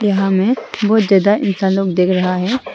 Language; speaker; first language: Hindi; non-native, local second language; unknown